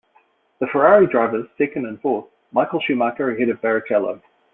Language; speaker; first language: English; native; English